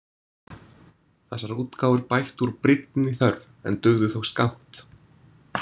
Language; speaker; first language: Icelandic; non-native, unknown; English